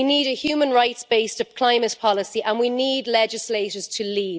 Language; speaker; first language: English; native; English